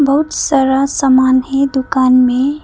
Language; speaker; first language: Hindi; early bilingual, other home language; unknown